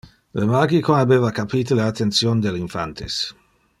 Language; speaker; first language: Interlingua; non-native, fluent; Dutch